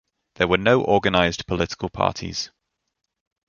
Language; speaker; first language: English; native; English